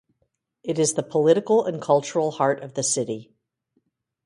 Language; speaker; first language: English; native; English